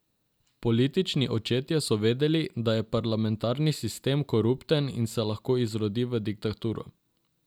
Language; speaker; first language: Slovenian; non-native, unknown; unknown